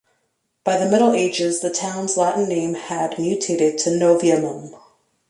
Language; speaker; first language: English; native; English